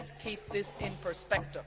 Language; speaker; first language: English; native; English